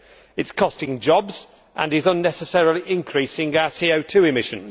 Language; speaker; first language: English; native; English